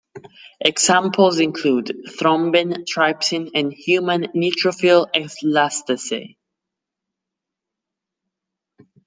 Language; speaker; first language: English; non-native, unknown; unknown